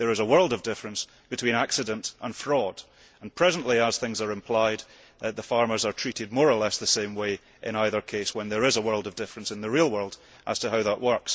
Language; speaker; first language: English; early bilingual, heritage; English